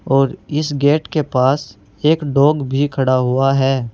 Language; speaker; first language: Hindi; native; Hindi